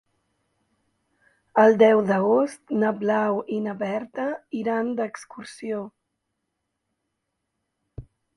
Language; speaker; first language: Catalan; native; Catalan